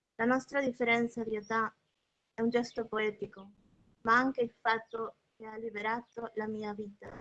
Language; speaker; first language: Italian; non-native, fluent; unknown